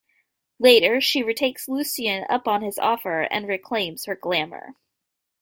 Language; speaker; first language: English; native; English